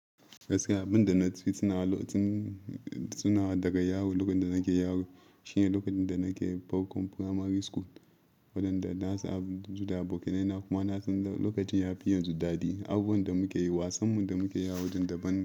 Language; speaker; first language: Hausa; non-native, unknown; Yoruba